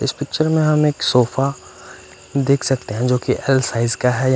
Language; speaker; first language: Hindi; non-native, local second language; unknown